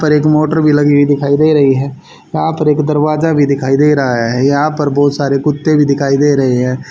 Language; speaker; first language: Hindi; native; Hindi